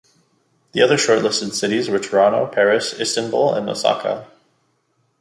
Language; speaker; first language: English; native; English